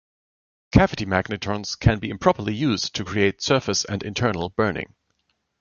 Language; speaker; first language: English; non-native, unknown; German